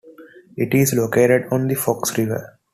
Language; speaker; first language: English; non-native, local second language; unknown